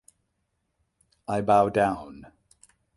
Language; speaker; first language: English; native; English